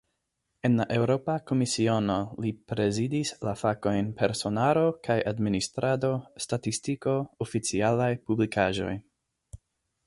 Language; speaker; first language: Esperanto; non-native, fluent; English